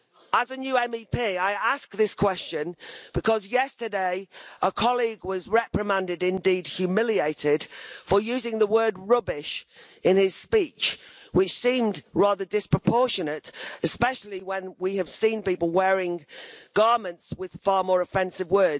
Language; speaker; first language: English; native; English